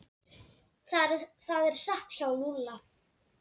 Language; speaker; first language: Icelandic; non-native, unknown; Dutch